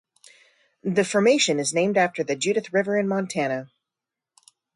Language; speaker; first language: English; native; English